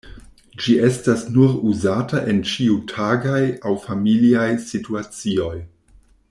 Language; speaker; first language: Esperanto; non-native, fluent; German